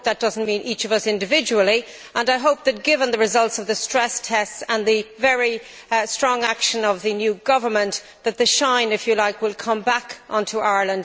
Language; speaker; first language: English; native; English